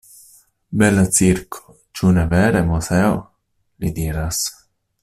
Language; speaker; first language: Esperanto; non-native, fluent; Italian